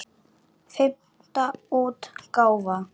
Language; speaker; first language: Icelandic; native; Icelandic